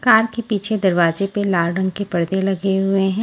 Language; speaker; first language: Hindi; non-native, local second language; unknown